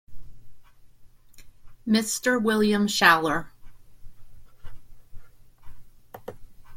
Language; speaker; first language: English; native; English